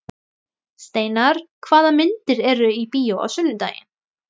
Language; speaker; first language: Icelandic; non-native, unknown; Thai